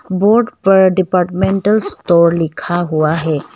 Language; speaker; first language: Hindi; non-native, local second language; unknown